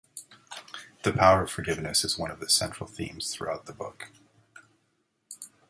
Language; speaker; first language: English; native; English